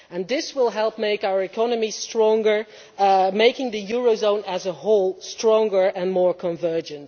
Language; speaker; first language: English; non-native, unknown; Dutch